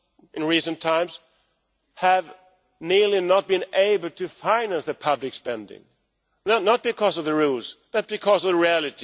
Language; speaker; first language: English; non-native, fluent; Swedish